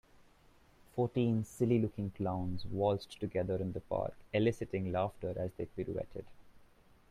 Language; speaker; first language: English; non-native, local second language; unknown